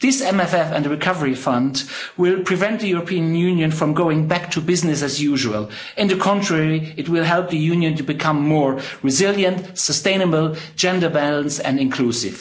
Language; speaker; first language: English; non-native, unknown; Luxembourgish